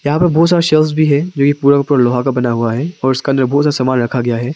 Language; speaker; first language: Hindi; non-native, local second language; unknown